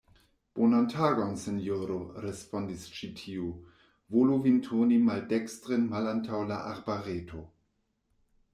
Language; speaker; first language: Esperanto; non-native, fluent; German